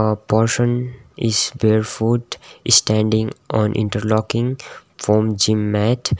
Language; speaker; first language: English; non-native, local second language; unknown